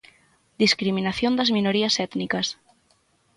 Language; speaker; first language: Galician; native; Galician